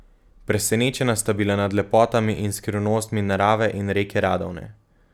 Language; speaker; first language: Slovenian; native; Slovenian